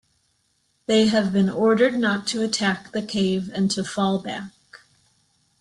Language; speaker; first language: English; native; English